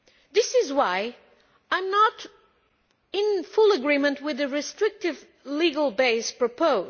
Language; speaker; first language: English; non-native, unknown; Portuguese